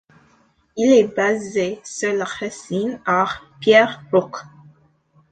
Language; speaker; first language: French; non-native, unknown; English